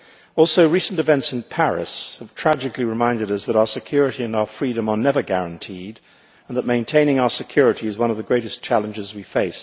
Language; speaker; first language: English; native; English